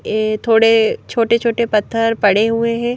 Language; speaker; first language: Hindi; native; Hindi